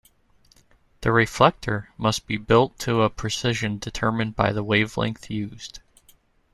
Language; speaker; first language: English; native; English